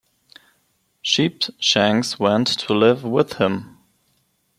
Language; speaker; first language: English; non-native, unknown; German